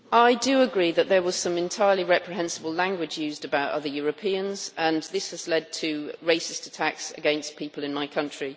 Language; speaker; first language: English; native; English